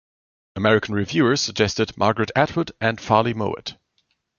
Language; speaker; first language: English; non-native, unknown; German